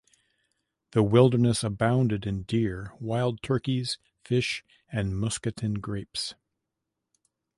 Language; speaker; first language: English; native; English